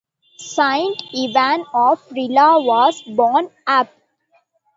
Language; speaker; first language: English; non-native, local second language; Tamil